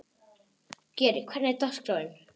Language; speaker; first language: Icelandic; non-native, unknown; Polish